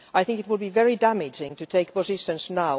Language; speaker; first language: English; non-native, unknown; Finnish